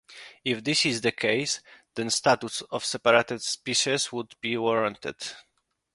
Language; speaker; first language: English; non-native, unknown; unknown